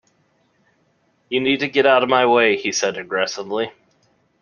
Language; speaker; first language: English; native; English